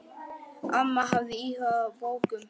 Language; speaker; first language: Icelandic; native; Icelandic